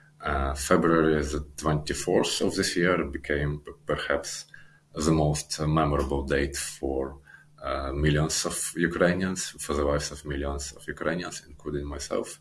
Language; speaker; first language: English; non-native, fluent; Ukrainian